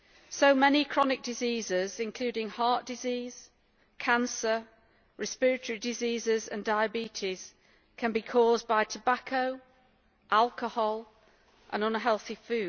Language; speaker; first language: English; native; English